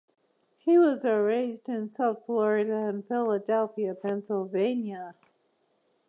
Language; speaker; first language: English; native; English